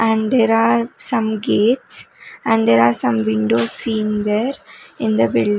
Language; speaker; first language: English; non-native, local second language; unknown